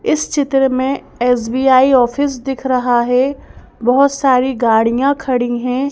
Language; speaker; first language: Hindi; native; Hindi